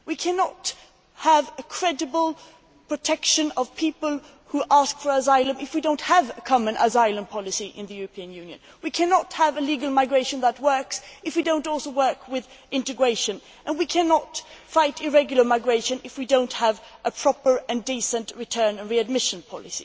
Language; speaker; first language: English; non-native, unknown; Swedish